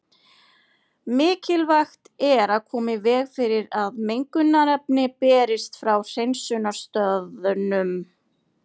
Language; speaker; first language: Icelandic; native; Icelandic